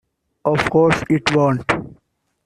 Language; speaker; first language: English; non-native, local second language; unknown